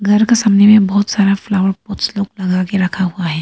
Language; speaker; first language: Hindi; early bilingual, other home language; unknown